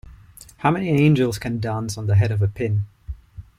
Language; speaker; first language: English; non-native, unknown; Ligurian